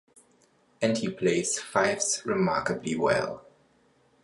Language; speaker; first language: English; non-native, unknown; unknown